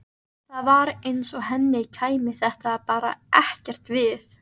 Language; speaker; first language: Icelandic; native; Icelandic